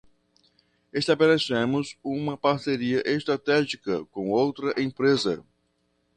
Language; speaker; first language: Portuguese; native; Portuguese